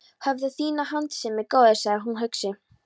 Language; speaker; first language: Icelandic; non-native, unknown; Polish